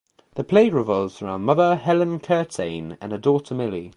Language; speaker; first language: English; native; English